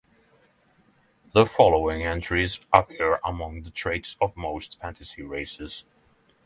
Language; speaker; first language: English; non-native, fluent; Norwegian